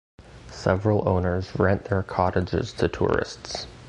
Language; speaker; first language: English; native; English